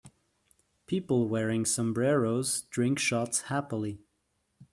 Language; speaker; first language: English; native; English